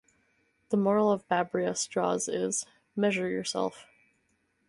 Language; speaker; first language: English; native; English